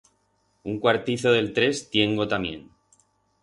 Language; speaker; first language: Aragonese; non-native, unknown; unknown